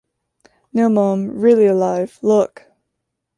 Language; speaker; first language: English; native; English